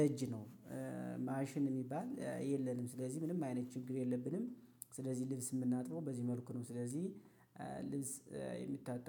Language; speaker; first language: Amharic; native; Amharic